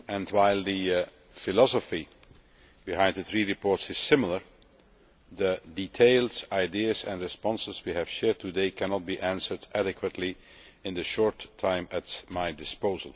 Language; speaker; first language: English; non-native, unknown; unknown